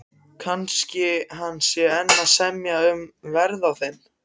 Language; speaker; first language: Icelandic; non-native, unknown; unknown